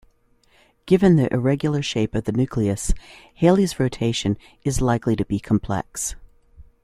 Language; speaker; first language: English; native; English